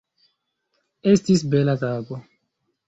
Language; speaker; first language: Esperanto; non-native, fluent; Chinese